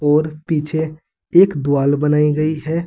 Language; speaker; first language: Hindi; native; Hindi